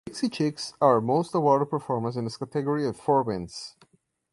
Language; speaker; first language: English; non-native, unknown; Portuguese